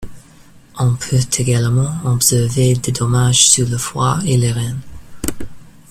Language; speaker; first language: French; non-native, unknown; English